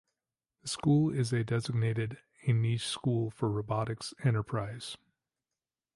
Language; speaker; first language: English; native; English